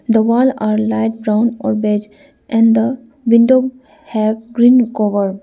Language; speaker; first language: English; non-native, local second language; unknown